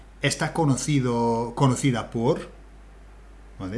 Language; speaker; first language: Spanish; non-native, fluent; English